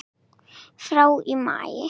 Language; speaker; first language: Icelandic; non-native, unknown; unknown